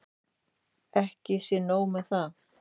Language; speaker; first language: Icelandic; native; Icelandic